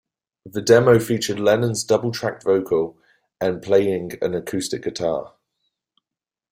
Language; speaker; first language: English; native; English